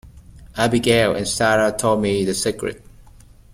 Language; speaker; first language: English; native; English